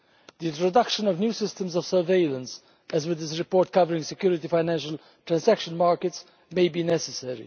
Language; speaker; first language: English; non-native, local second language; Maltese